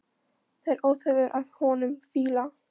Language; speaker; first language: Icelandic; non-native, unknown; Polish